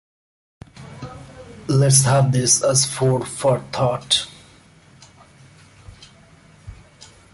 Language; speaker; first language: English; non-native, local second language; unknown